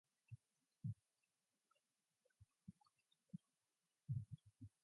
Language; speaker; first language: English; non-native, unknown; Mongolian